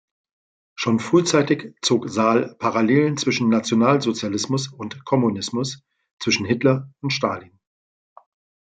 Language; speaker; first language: German; native; German